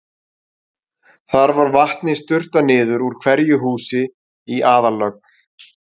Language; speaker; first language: Icelandic; native; Icelandic